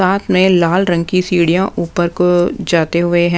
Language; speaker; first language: Hindi; non-native, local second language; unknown